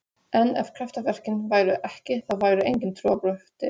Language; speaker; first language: Icelandic; non-native, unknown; Polish